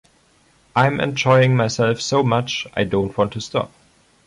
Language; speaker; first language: English; non-native, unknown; German